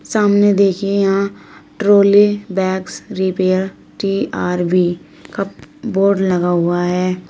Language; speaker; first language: Hindi; native; Hindi